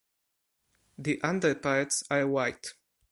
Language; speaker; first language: English; non-native, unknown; Polish